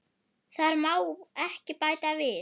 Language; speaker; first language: Icelandic; non-native, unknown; German